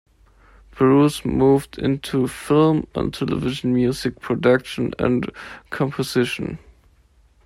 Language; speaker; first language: English; non-native, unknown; German